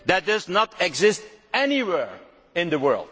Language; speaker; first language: English; non-native, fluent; Dutch